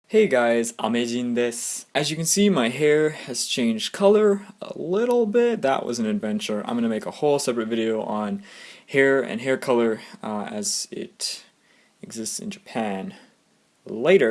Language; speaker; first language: English; native; English